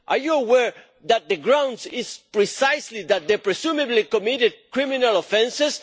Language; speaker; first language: English; non-native, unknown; Spanish